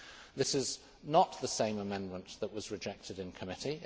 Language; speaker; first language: English; native; English